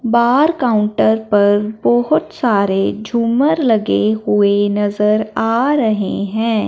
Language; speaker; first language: Hindi; non-native, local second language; Punjabi